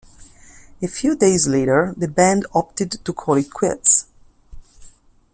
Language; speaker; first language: English; non-native, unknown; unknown